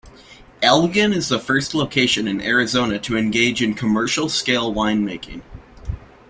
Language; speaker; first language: English; native; English